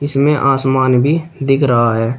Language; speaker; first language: Hindi; native; Hindi